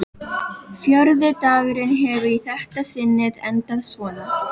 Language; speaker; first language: Icelandic; non-native, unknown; Filipino